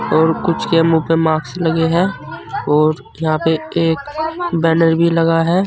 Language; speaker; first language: Hindi; native; Hindi